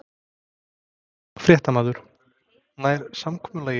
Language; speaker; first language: Icelandic; non-native, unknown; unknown